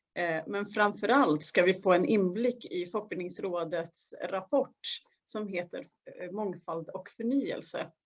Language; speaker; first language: Swedish; non-native, fluent; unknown